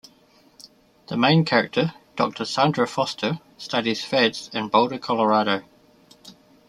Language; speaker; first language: English; native; English